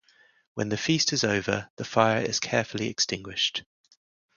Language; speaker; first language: English; native; English